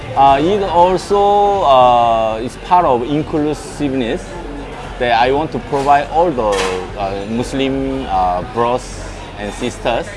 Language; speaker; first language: English; non-native, fluent; Korean